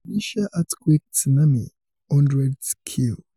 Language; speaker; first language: English; non-native, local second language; Yoruba